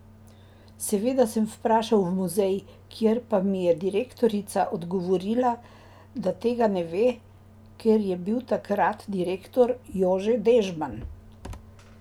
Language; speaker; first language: Slovenian; native; Slovenian